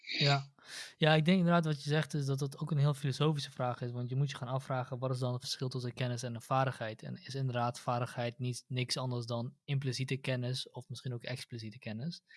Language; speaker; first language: Dutch; early bilingual, other home language; Central Kurdish